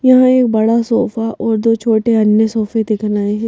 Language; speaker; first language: Hindi; native; Hindi